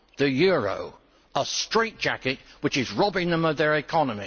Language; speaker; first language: English; native; English